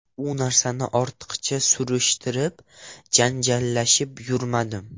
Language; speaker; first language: Uzbek; non-native, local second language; Russian